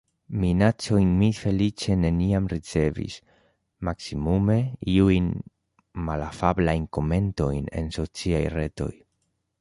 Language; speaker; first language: Esperanto; non-native, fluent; Spanish